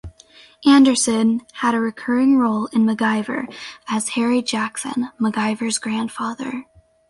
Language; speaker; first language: English; native; English